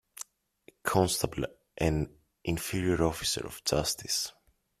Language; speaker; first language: English; native; English